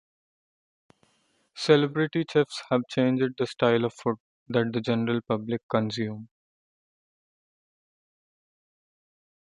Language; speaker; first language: English; non-native, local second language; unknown